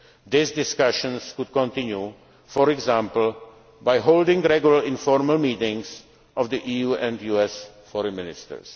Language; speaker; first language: English; non-native, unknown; Czech